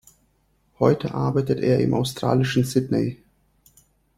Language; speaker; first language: German; non-native, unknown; Russian